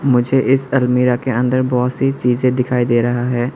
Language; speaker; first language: Hindi; non-native, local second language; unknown